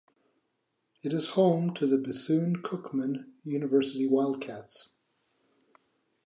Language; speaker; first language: English; native; English